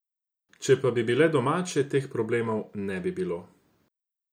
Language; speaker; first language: Slovenian; non-native, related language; Croatian